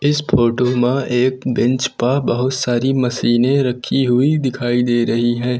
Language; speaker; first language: Hindi; native; Hindi